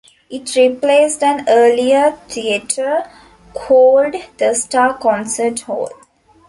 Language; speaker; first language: English; non-native, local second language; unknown